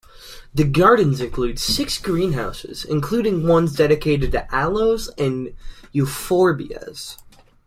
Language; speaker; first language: English; native; English